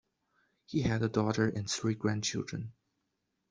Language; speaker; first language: English; non-native, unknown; Chinese